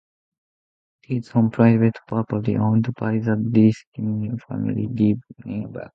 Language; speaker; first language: English; non-native, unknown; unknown